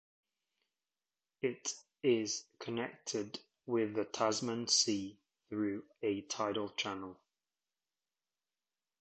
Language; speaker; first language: English; native; English